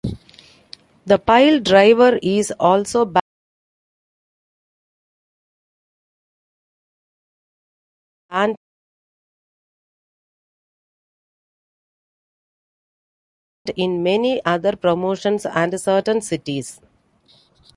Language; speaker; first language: English; non-native, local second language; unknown